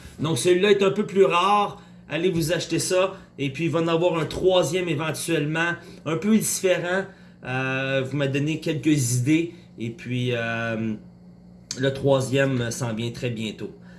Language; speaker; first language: French; native; French